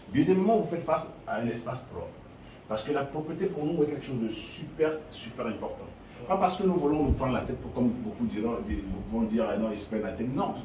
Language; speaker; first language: French; non-native, local second language; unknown